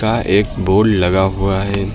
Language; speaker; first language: Hindi; native; Hindi